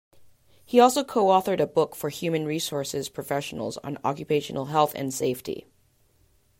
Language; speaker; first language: English; native; English